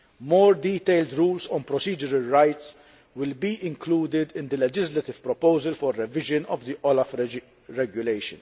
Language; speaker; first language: English; non-native, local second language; Maltese